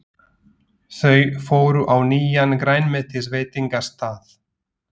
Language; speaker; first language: Icelandic; non-native, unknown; Slovak